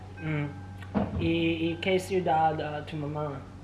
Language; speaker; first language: Spanish; non-native, learner; English